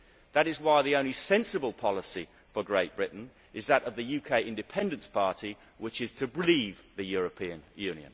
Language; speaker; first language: English; native; English